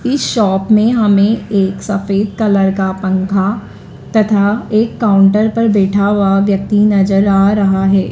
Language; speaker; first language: Hindi; native; Hindi